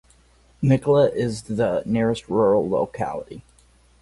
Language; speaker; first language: English; native; English